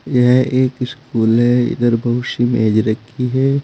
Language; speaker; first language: Hindi; native; Hindi